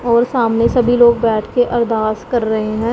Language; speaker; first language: Hindi; non-native, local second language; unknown